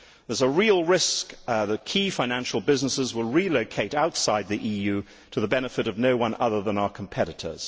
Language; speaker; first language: English; native; English